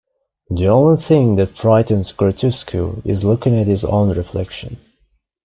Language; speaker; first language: English; non-native, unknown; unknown